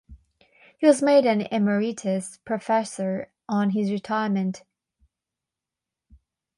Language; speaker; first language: English; non-native, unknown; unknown